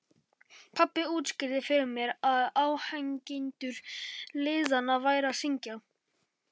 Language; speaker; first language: Icelandic; non-native, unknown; Polish